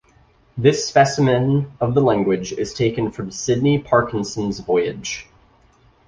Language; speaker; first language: English; native; English